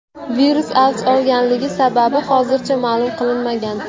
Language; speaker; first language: Uzbek; native; Uzbek